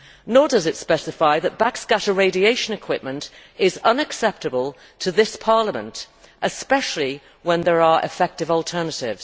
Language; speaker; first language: English; native; English